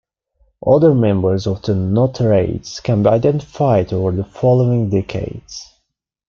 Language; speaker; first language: English; non-native, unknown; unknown